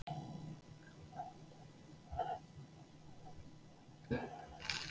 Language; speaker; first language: Icelandic; non-native, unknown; English